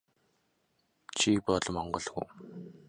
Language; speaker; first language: English; non-native, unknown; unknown